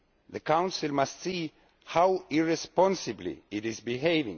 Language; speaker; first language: English; non-native, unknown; Estonian